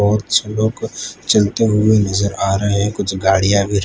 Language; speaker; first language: Hindi; non-native, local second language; Gujarati